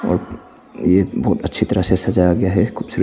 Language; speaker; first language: Hindi; non-native, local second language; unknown